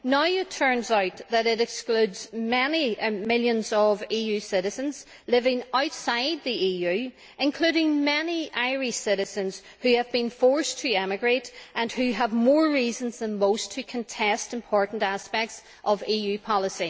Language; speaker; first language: English; native; English